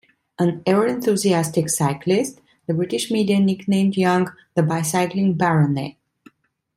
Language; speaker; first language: English; non-native, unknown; Italian